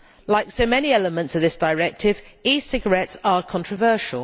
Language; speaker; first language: English; native; English